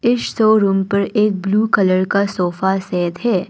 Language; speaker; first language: Hindi; non-native, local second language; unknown